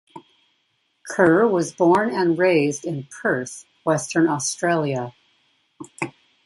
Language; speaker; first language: English; native; English